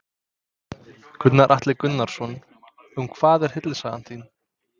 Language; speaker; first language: Icelandic; non-native, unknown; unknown